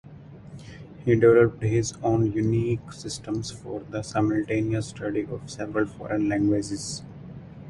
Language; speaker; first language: English; non-native, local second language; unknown